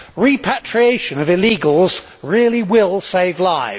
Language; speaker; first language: English; native; English